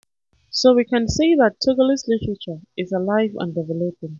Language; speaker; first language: English; non-native, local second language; Hausa